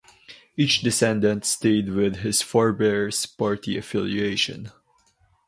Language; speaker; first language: English; non-native, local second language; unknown